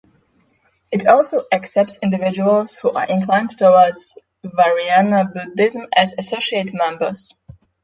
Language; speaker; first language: English; non-native, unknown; Polish